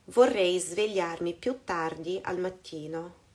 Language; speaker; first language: Italian; non-native, fluent; Portuguese